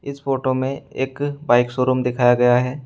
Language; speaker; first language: Hindi; native; Hindi